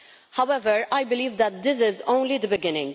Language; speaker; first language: English; non-native, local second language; Maltese